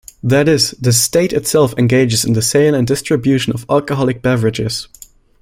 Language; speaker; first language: English; non-native, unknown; German